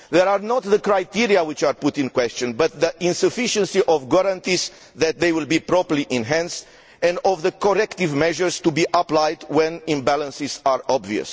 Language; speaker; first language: English; non-native, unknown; Romanian